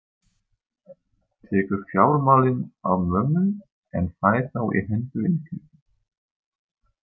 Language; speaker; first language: Icelandic; non-native, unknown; German